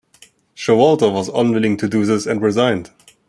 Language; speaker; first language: English; non-native, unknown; German